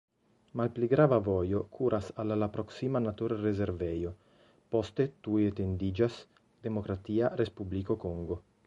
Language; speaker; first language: Esperanto; non-native, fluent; Italian